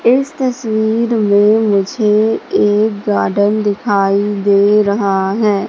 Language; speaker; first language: Hindi; native; Hindi